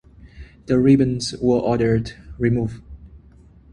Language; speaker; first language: English; native; English